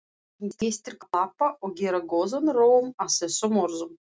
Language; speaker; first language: Icelandic; non-native, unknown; Russian